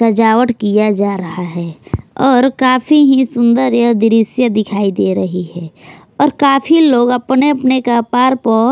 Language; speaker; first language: Hindi; non-native, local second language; Bhojpuri